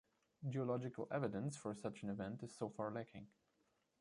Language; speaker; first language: English; non-native, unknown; German